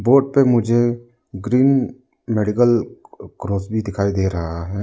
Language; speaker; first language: Hindi; non-native, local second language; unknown